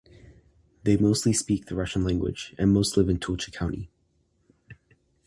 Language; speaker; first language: English; native; English